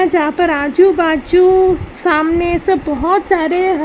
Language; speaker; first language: Hindi; non-native, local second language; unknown